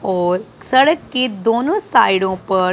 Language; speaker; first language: Hindi; non-native, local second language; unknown